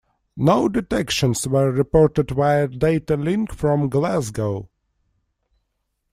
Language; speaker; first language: English; non-native, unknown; Russian